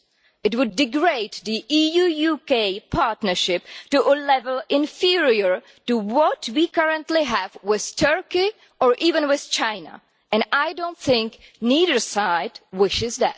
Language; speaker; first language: English; non-native, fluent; Czech